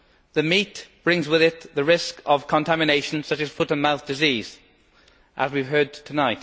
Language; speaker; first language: English; native; English